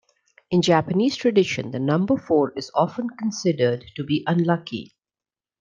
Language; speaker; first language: English; non-native, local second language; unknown